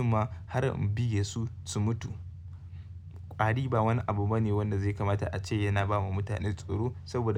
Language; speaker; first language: Hausa; native; Hausa